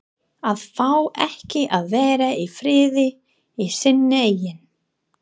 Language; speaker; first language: Icelandic; non-native, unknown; English